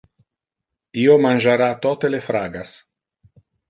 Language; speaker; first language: Interlingua; non-native, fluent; Italian